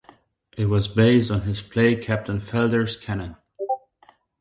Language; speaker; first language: English; non-native, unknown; German